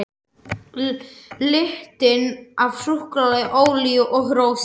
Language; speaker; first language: Icelandic; non-native, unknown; Slovak